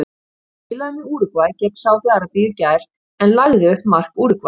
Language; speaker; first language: Icelandic; native; Icelandic